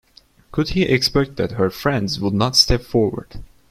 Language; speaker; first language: English; non-native, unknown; Turkish